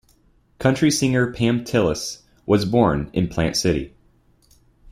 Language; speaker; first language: English; native; English